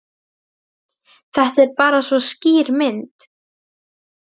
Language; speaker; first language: Icelandic; non-native, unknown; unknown